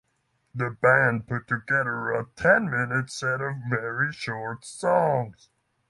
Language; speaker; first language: English; non-native, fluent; Norwegian